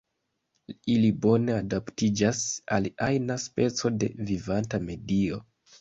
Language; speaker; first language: Esperanto; non-native, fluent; Kinyarwanda